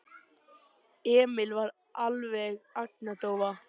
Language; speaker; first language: Icelandic; native; Icelandic